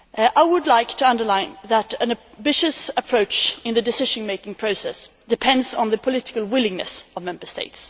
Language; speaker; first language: English; non-native, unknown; Swedish